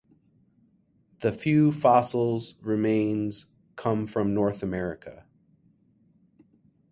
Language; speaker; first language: English; native; English